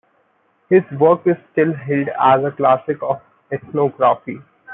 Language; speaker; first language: English; non-native, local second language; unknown